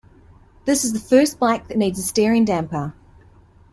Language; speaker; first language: English; native; English